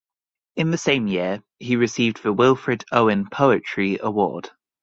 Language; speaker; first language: English; native; English